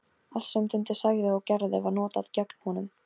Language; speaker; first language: Icelandic; non-native, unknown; Polish